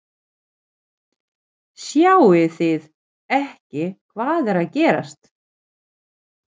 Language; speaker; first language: Icelandic; non-native, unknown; Ukrainian